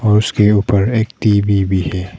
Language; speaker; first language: Hindi; non-native, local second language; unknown